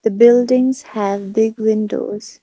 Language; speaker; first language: English; non-native, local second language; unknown